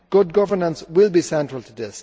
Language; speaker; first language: English; native; English